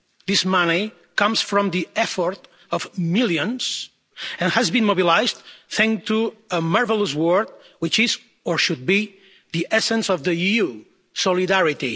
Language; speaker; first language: English; non-native, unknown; Catalan